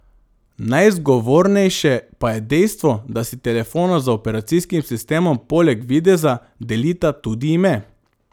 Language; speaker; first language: Slovenian; non-native, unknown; Macedonian